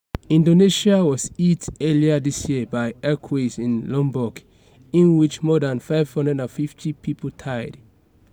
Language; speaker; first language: English; non-native, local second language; Yoruba